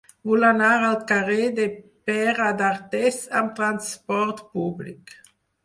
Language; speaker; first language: Catalan; non-native, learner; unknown